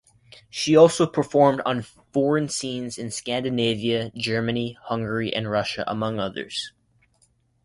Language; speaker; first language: English; native; English